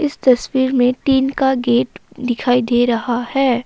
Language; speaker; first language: Hindi; non-native, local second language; Assamese